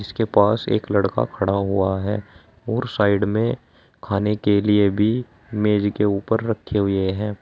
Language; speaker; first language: Hindi; native; Hindi